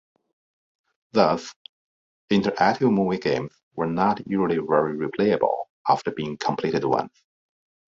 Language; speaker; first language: English; non-native, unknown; Chinese